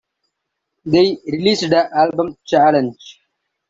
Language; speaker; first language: English; non-native, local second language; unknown